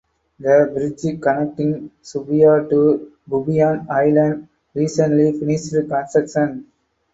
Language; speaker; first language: English; non-native, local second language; Tamil